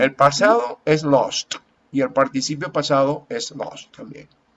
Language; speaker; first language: Spanish; native; Spanish